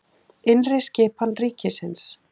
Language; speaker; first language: Icelandic; native; Icelandic